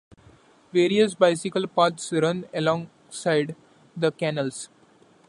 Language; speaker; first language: English; non-native, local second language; Marathi